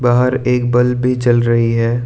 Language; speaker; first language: Hindi; non-native, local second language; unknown